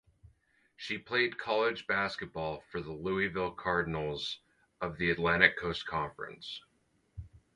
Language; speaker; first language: English; native; English